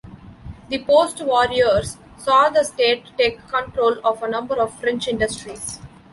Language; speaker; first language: English; non-native, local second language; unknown